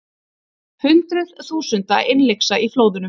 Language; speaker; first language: Icelandic; native; Icelandic